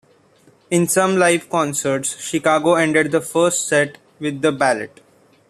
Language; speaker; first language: English; non-native, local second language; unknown